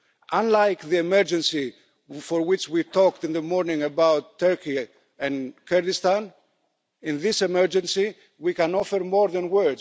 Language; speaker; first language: English; non-native, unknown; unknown